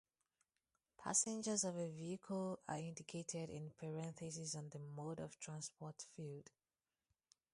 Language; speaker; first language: English; non-native, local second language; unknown